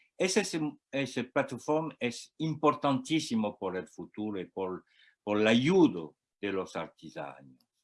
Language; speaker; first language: Spanish; non-native, learner; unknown